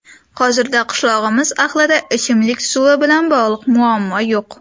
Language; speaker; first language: Uzbek; native; Uzbek